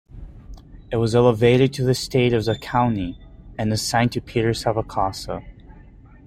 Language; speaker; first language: English; native; English